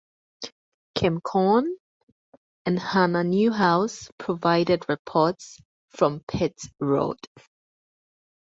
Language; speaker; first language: English; native; English